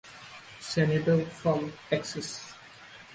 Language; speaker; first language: English; non-native, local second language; Marathi